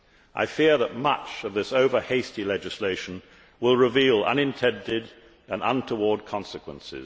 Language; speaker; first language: English; native; English